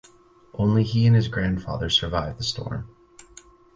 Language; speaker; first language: English; native; English